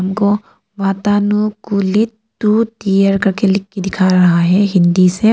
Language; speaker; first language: Hindi; non-native, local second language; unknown